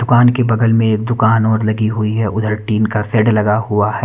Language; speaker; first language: Hindi; non-native, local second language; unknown